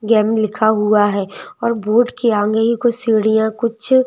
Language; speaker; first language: Hindi; native; Hindi